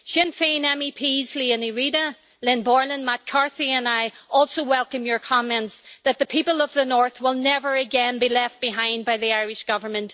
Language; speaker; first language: English; native; English